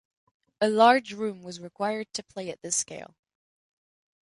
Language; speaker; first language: English; non-native, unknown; French